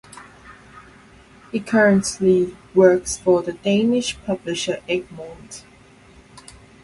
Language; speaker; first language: English; non-native, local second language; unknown